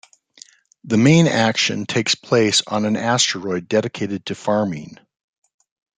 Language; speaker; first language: English; native; English